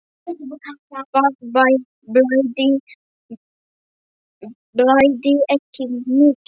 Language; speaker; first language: Icelandic; non-native, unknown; Polish